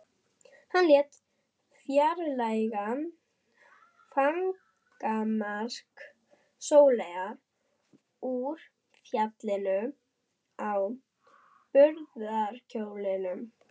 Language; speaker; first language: Icelandic; non-native, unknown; German